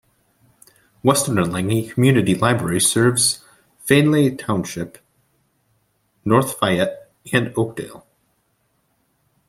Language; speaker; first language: English; native; English